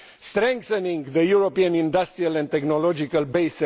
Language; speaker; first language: English; non-native, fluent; Romanian